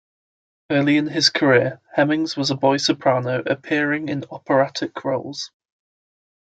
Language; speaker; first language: English; native; English